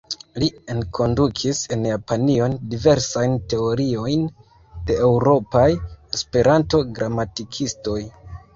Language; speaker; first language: Esperanto; non-native, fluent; Kinyarwanda